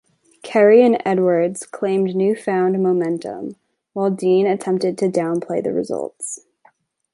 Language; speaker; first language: English; native; English